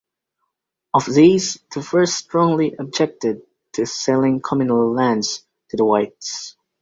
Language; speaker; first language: English; native; English